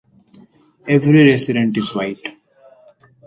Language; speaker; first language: English; non-native, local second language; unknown